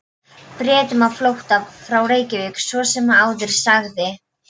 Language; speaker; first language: Icelandic; non-native, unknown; Polish